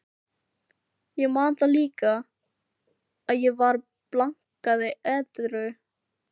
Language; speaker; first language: Icelandic; non-native, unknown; Filipino